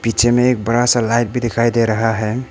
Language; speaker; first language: Hindi; non-native, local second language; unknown